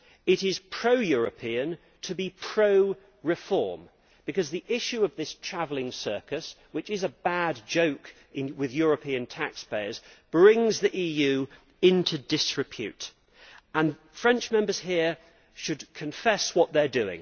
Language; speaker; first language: English; native; English